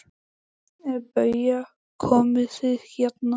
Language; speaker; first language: Icelandic; native; Icelandic